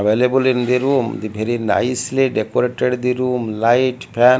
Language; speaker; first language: English; non-native, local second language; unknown